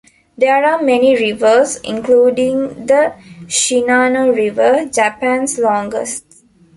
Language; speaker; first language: English; non-native, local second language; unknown